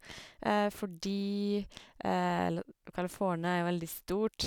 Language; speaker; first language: Norwegian; native; Norwegian